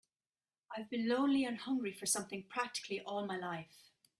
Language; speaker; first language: English; native; English